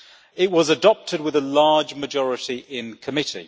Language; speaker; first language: English; native; English